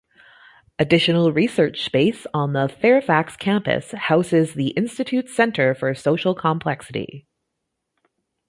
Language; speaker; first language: English; native; English